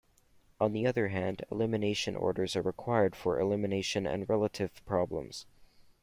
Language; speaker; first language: English; native; English